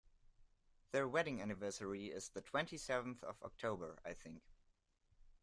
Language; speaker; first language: English; non-native, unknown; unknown